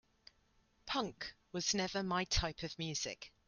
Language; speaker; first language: English; native; English